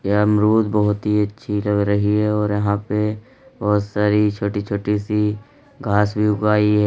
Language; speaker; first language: Hindi; native; Hindi